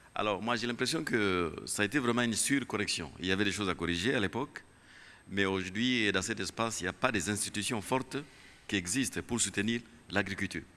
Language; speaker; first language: French; non-native, local second language; Kinyarwanda